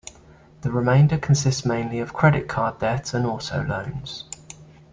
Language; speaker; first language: English; native; English